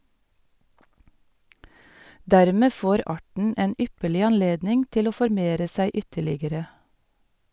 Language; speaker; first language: Norwegian; native; Norwegian